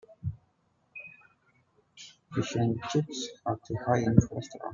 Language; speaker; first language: English; native; English